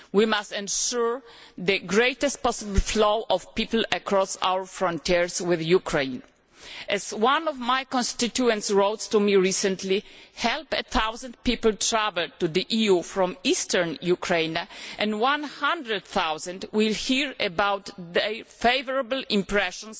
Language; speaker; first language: English; non-native, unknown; Polish